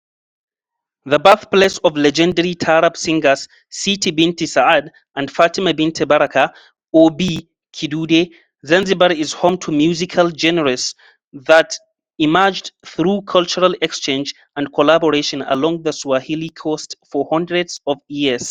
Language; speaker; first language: English; non-native, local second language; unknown